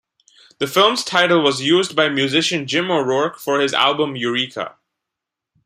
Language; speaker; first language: English; non-native, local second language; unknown